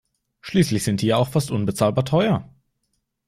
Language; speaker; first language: German; native; German